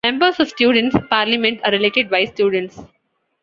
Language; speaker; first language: English; non-native, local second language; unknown